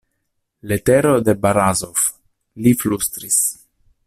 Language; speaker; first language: Esperanto; non-native, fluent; Italian